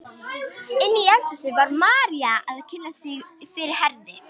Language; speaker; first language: Icelandic; non-native, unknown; Romanian